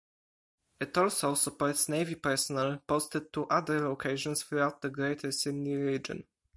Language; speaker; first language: English; non-native, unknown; Polish